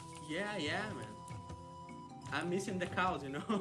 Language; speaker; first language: English; non-native, fluent; Portuguese